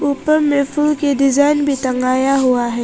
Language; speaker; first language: Hindi; non-native, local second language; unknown